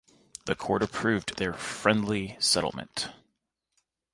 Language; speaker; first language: English; native; English